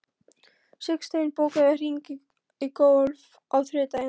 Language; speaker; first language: Icelandic; non-native, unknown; Polish